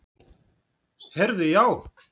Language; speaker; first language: Icelandic; non-native, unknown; Dutch